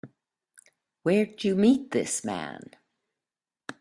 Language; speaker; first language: English; native; English